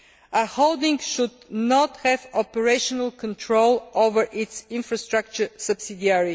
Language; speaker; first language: English; non-native, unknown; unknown